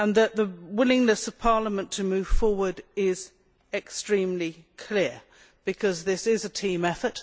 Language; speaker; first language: English; native; English